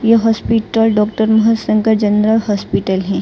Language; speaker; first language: Hindi; non-native, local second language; Gujarati